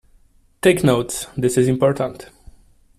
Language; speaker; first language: English; non-native, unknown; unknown